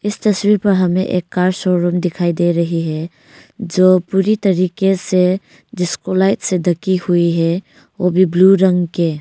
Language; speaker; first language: Hindi; non-native, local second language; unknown